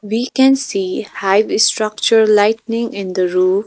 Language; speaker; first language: English; non-native, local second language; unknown